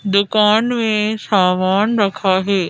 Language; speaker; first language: Hindi; native; Hindi